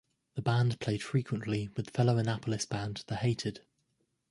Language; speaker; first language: English; native; English